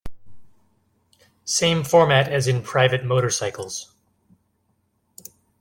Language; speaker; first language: English; native; English